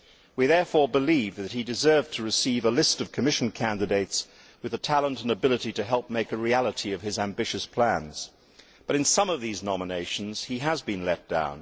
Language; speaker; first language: English; native; English